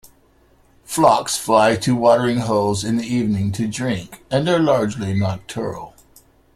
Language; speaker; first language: English; native; English